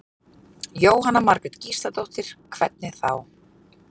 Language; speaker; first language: Icelandic; native; Icelandic